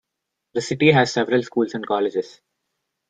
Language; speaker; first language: English; non-native, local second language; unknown